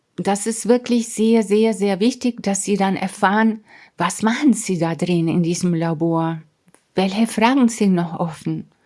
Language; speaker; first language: German; non-native, fluent; Spanish